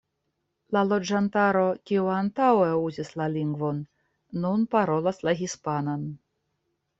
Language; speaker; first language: Esperanto; non-native, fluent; Russian